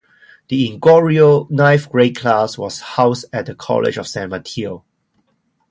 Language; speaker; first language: English; non-native, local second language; Cantonese